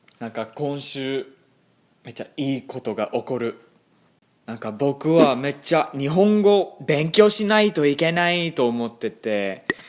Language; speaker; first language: Japanese; non-native, learner; English